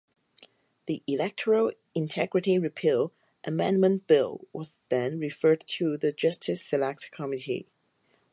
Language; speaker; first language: English; non-native, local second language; Cantonese